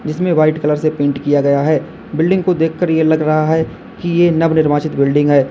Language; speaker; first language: Hindi; native; Hindi